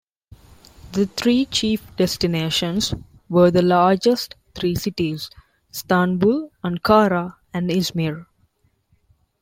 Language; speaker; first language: English; non-native, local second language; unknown